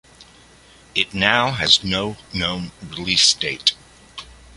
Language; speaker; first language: English; native; English